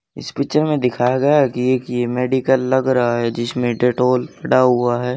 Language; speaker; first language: Hindi; native; Hindi